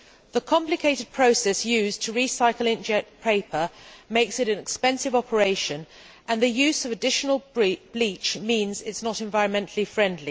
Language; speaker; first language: English; native; English